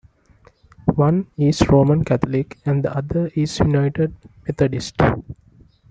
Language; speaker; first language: English; non-native, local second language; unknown